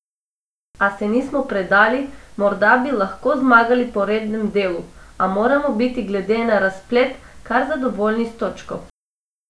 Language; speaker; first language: Slovenian; non-native, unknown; Macedonian